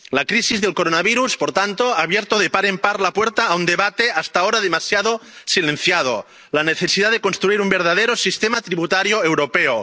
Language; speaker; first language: Spanish; non-native, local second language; Catalan